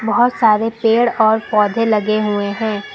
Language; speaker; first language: Hindi; native; Hindi